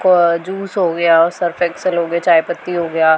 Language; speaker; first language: Hindi; non-native, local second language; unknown